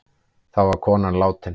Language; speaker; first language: Icelandic; native; Icelandic